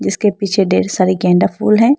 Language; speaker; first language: Hindi; non-native, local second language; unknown